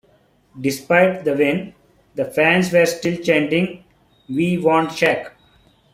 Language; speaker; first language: English; non-native, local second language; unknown